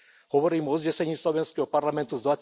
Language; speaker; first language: Slovak; non-native, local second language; Hungarian